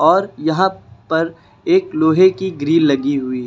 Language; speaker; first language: Hindi; native; Hindi